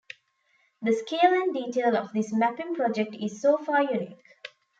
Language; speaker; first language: English; non-native, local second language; Tamil